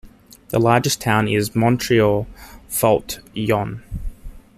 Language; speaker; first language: English; native; English